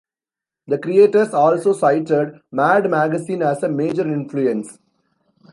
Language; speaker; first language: English; non-native, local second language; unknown